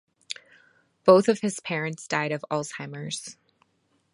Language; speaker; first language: English; native; English